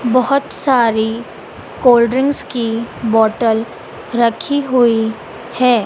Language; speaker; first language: Hindi; native; Hindi